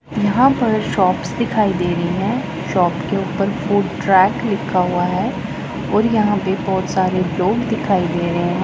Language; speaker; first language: Hindi; non-native, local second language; Punjabi